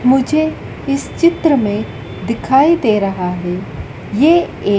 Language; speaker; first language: Hindi; native; Hindi